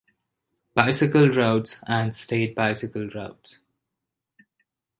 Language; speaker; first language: English; non-native, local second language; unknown